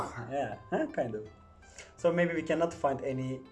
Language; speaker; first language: English; non-native, fluent; Turkish